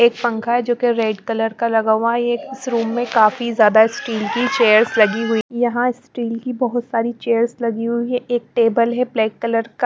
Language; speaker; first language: Hindi; non-native, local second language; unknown